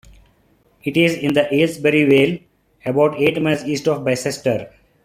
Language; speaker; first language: English; non-native, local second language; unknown